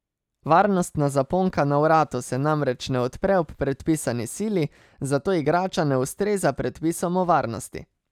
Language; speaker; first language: Slovenian; native; Slovenian